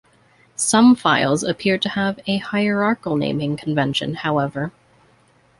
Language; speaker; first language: English; native; English